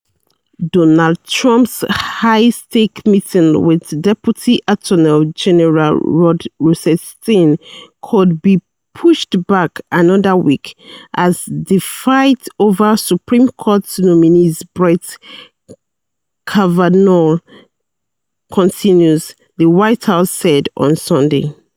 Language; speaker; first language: English; non-native, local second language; Yoruba